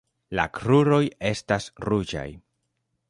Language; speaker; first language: Esperanto; non-native, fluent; Spanish